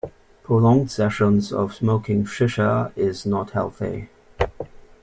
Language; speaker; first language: English; native; English